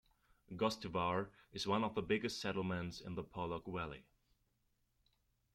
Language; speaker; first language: English; non-native, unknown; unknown